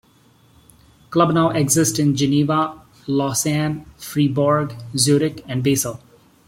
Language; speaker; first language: English; non-native, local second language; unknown